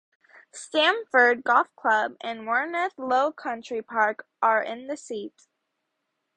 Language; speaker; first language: English; native; English